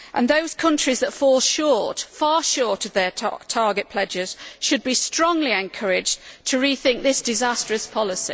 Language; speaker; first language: English; native; English